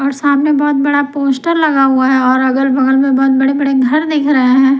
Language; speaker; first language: Hindi; non-native, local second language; Punjabi